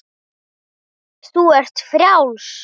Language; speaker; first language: Icelandic; non-native, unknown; Portuguese